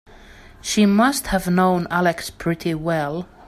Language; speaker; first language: English; native; English